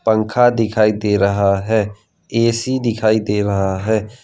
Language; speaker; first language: Hindi; non-native, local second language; Gujarati